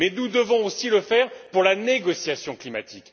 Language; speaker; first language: French; native; French